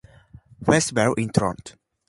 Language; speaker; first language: English; native; English